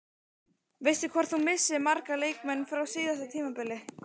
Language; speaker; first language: Icelandic; native; Icelandic